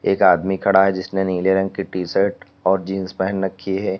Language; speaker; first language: Hindi; native; Hindi